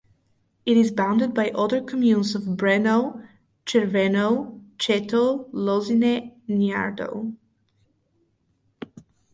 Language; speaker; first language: English; non-native, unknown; Bulgarian